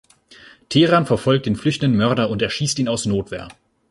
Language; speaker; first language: German; native; German